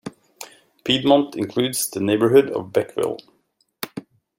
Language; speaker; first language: English; native; English